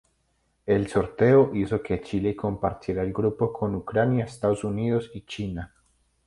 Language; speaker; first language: Spanish; native; Spanish